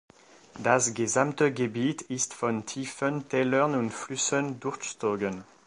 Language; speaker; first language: German; non-native, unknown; French